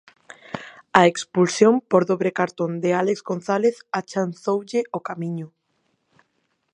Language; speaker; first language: Galician; non-native, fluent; Spanish